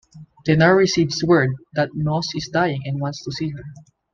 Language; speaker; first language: English; non-native, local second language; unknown